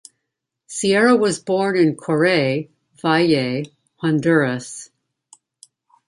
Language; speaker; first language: English; native; English